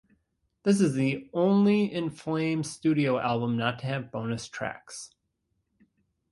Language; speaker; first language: English; native; English